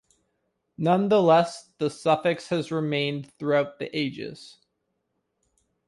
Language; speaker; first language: English; native; English